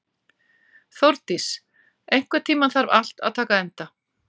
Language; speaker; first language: Icelandic; native; Icelandic